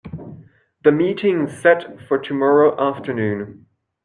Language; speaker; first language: English; non-native, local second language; French